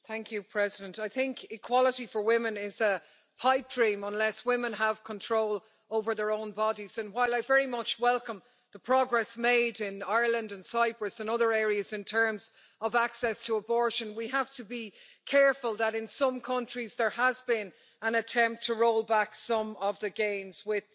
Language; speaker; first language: English; native; English